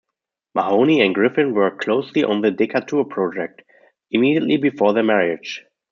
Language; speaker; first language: English; non-native, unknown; German